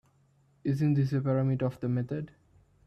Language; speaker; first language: English; non-native, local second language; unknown